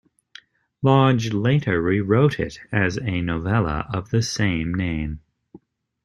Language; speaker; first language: English; native; English